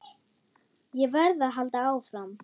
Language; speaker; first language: Icelandic; non-native, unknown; German